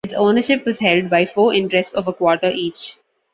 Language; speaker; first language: English; non-native, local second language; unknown